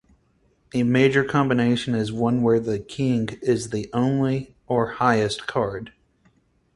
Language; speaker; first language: English; native; English